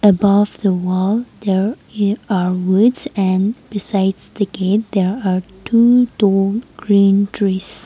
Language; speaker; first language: English; non-native, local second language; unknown